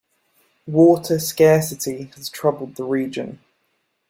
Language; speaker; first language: English; native; English